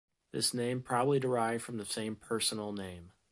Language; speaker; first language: English; native; English